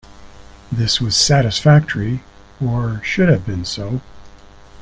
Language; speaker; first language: English; native; English